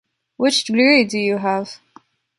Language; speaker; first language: English; native; English